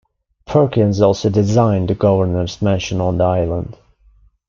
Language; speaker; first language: English; non-native, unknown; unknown